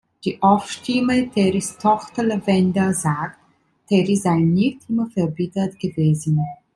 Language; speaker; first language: German; non-native, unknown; Italian